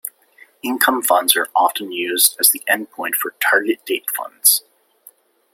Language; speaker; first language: English; native; English